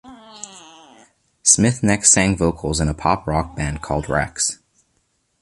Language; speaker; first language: English; native; English